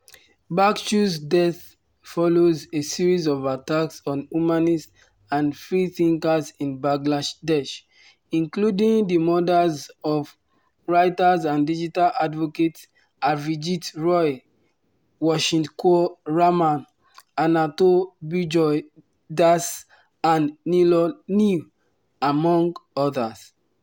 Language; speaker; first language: English; non-native, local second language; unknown